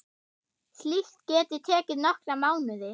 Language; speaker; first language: Icelandic; non-native, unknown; German